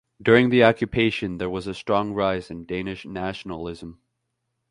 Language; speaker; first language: English; native; English